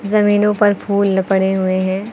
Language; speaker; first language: Hindi; native; Hindi